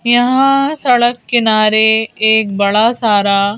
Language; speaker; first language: Hindi; native; Hindi